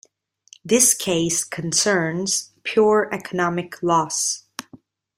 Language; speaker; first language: English; non-native, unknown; Italian